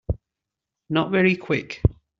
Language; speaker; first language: English; native; English